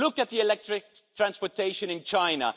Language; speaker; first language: English; non-native, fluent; Dutch